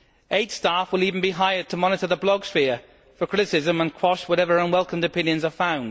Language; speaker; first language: English; native; English